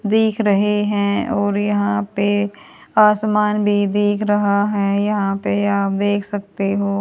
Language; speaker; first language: Hindi; native; Hindi